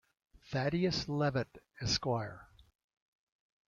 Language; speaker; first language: English; native; English